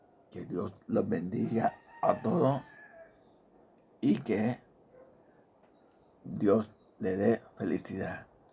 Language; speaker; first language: Spanish; native; Spanish